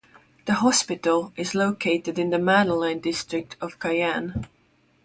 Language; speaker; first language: English; non-native, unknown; Estonian